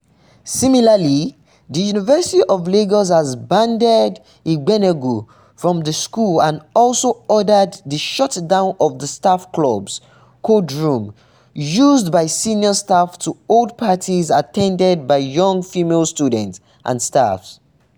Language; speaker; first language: English; non-native, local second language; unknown